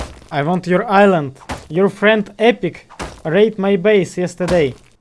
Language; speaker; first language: English; non-native, learner; Russian